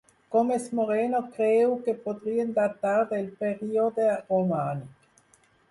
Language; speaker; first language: Catalan; non-native, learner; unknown